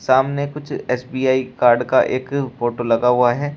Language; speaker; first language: Hindi; native; Hindi